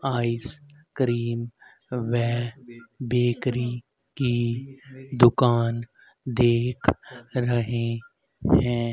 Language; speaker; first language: Hindi; native; Hindi